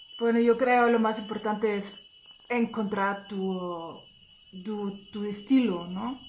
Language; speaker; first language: Spanish; non-native, fluent; German